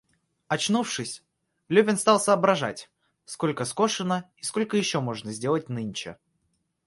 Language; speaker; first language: Russian; native; Russian